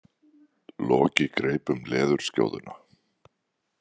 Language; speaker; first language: Icelandic; native; Icelandic